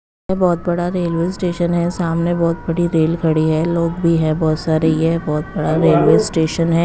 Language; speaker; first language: Hindi; non-native, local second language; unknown